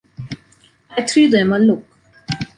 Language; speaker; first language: English; non-native, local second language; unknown